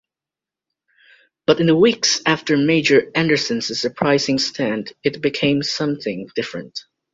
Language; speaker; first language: English; native; English